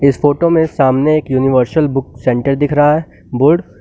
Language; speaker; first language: Hindi; native; Hindi